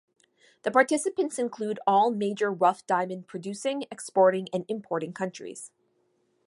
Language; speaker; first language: English; native; English